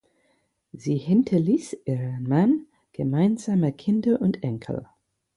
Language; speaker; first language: German; non-native, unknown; English